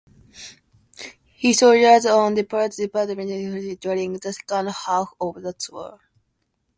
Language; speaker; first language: English; non-native, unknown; Japanese